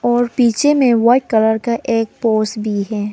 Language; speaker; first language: Hindi; early bilingual, other home language; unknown